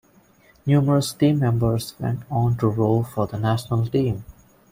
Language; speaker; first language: English; non-native, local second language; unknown